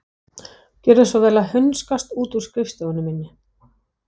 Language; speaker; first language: Icelandic; non-native, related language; Danish